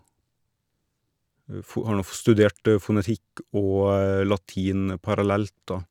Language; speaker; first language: Norwegian; native; Norwegian